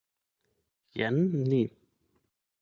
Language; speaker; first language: Esperanto; non-native, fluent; German